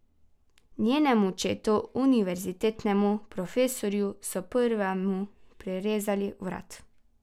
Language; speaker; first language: Slovenian; native; Slovenian